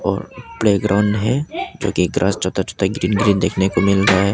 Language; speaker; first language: Hindi; non-native, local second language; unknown